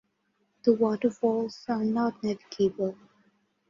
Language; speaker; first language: English; non-native, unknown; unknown